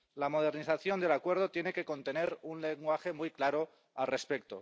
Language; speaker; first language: Spanish; non-native, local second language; Catalan